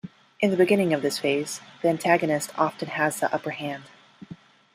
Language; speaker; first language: English; non-native, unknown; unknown